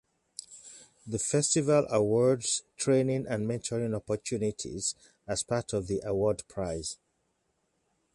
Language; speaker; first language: English; native; English